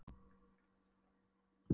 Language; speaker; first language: Icelandic; non-native, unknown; Polish